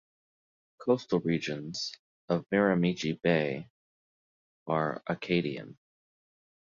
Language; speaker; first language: English; native; English